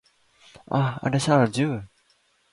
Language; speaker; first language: Indonesian; native; Indonesian